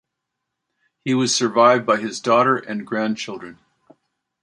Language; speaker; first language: English; native; English